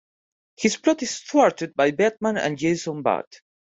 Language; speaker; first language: English; non-native, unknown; Spanish